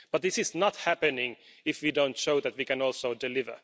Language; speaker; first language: English; non-native, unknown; Finnish